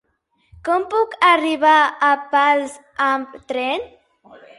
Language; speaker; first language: Catalan; non-native, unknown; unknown